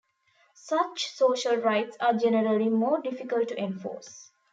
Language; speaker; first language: English; non-native, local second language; Tamil